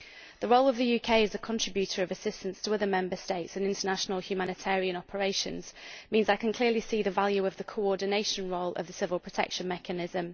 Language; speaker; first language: English; native; English